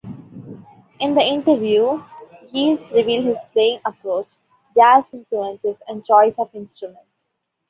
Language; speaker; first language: English; non-native, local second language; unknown